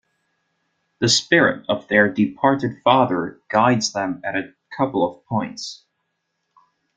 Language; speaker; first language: English; non-native, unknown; German